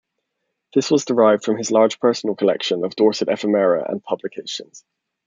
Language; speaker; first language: English; native; English